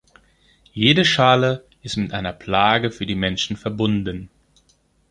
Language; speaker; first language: German; non-native, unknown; Greek